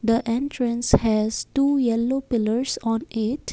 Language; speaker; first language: English; non-native, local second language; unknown